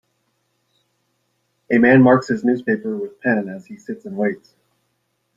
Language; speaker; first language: English; native; English